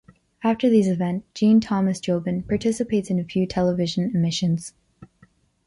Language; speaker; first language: English; native; English